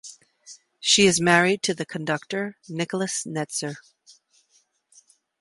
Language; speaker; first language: English; native; English